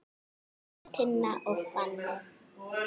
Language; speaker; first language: Icelandic; native; Icelandic